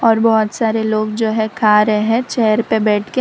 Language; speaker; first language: Hindi; non-native, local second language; Gujarati